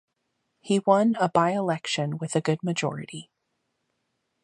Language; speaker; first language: English; native; English